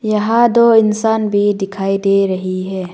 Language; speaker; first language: Hindi; non-native, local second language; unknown